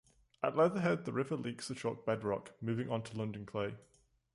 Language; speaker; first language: English; native; English